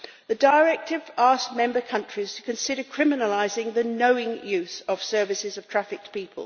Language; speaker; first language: English; native; English